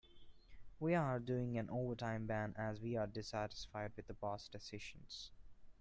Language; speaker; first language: English; non-native, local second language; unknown